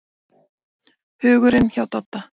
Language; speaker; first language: Icelandic; native; Icelandic